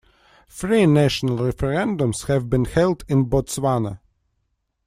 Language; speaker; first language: English; non-native, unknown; Russian